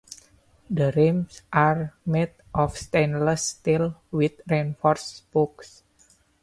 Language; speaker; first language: English; non-native, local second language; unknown